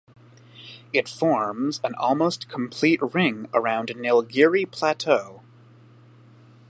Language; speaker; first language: English; native; English